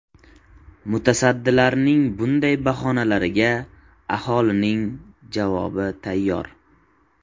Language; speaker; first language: Uzbek; native; Uzbek